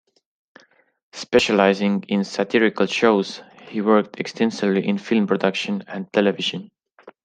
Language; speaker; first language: English; non-native, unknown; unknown